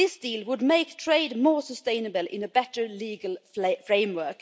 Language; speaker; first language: English; non-native, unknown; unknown